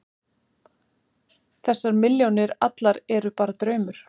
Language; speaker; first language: Icelandic; native; Icelandic